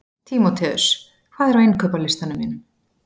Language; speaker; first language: Icelandic; native; Icelandic